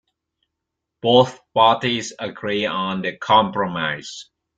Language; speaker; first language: English; native; English